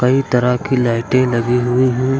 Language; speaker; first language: Hindi; native; Hindi